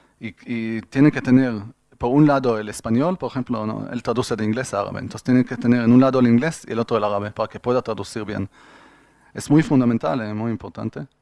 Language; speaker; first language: Spanish; non-native, fluent; Hebrew